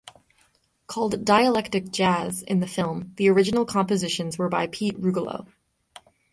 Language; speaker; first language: English; native; English